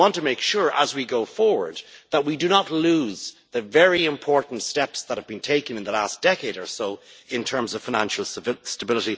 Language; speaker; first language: English; native; English